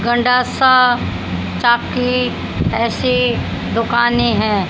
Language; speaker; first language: Hindi; native; Hindi